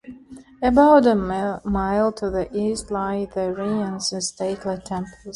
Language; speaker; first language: English; non-native, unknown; Turkmen